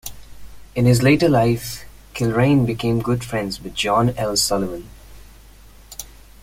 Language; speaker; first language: English; non-native, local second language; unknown